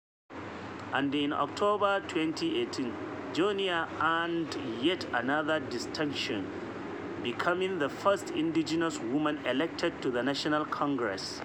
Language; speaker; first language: English; non-native, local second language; Hausa